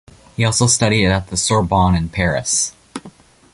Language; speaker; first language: English; native; English